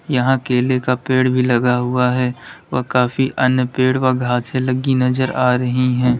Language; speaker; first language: Hindi; native; Hindi